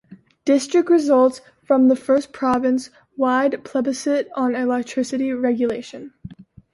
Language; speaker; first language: English; native; English